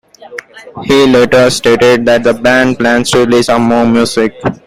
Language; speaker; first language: English; non-native, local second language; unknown